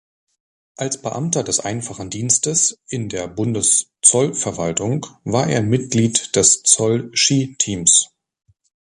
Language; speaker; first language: German; native; German